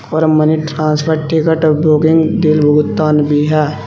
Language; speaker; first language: Hindi; native; Hindi